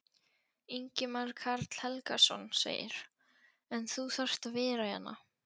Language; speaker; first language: Icelandic; non-native, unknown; Polish